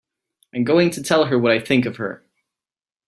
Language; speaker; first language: English; native; English